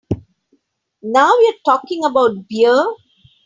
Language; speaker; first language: English; non-native, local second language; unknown